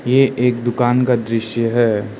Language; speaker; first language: Hindi; non-native, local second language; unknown